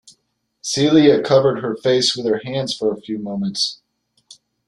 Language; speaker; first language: English; native; English